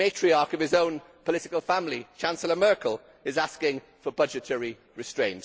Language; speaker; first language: English; native; English